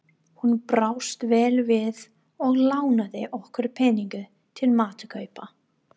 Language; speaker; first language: Icelandic; non-native, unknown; English